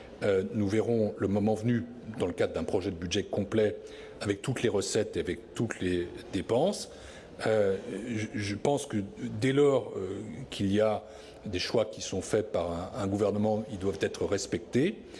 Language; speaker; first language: French; native; French